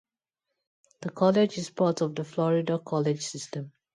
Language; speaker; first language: English; non-native, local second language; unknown